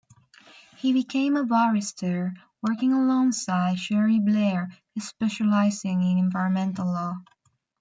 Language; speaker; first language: English; native; English